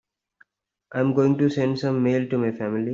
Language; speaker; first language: English; non-native, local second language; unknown